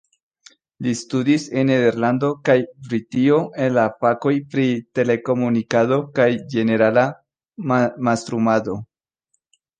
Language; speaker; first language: Esperanto; non-native, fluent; Spanish